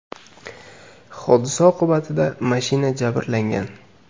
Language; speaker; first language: Uzbek; native; Uzbek